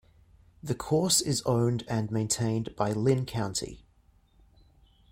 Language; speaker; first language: English; native; English